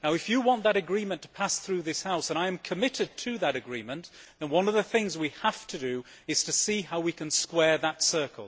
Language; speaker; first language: English; native; English